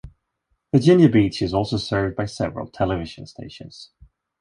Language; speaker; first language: English; non-native, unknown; Swedish